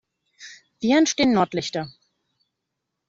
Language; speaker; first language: German; native; German